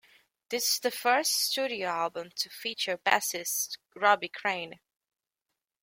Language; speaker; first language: English; native; English